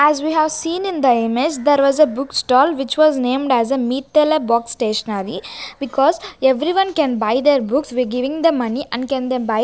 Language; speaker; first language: English; non-native, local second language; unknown